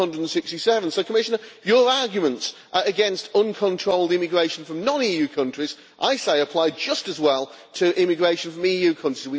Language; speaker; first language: English; native; English